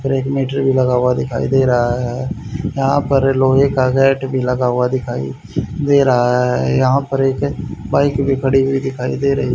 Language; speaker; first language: Hindi; native; Hindi